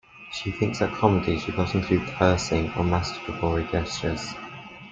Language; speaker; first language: English; native; English